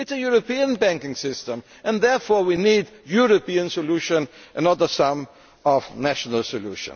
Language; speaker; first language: English; non-native, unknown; German